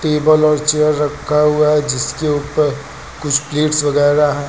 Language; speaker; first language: Hindi; native; Hindi